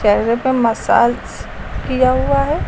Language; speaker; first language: Hindi; native; Hindi